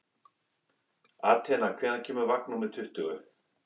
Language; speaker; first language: Icelandic; non-native, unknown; English